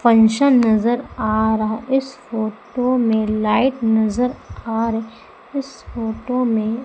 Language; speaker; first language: Hindi; native; Hindi